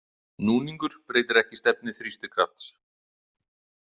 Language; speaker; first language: Icelandic; native; Icelandic